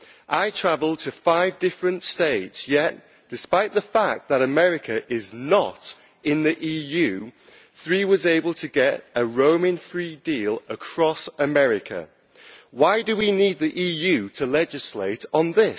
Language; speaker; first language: English; native; English